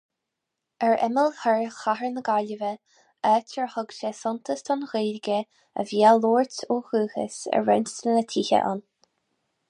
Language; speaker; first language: Irish; non-native, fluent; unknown